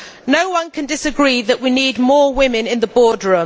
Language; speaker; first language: English; native; English